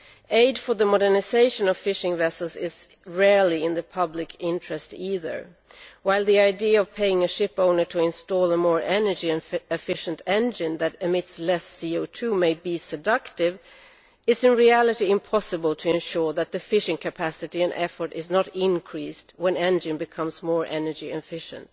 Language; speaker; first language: English; non-native, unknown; Swedish